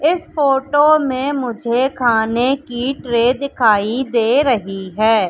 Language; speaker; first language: Hindi; native; Hindi